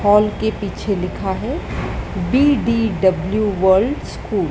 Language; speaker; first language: Hindi; native; Hindi